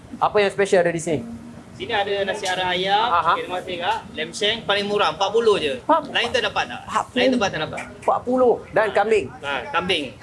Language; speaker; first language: Malay; native; Malay